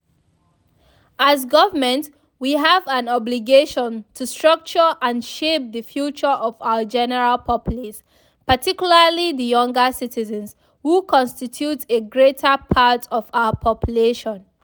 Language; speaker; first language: English; non-native, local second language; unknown